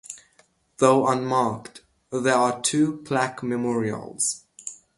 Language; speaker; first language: English; non-native, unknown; Persian